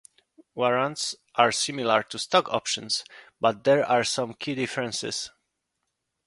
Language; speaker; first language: English; non-native, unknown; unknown